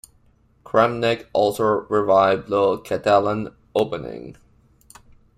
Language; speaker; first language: English; non-native, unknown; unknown